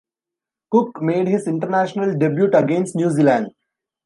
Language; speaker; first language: English; non-native, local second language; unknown